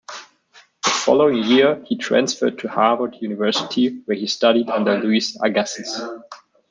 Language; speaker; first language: English; non-native, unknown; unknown